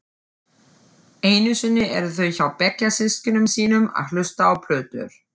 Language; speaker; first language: Icelandic; non-native, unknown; German